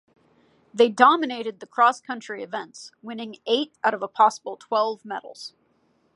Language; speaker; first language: English; native; English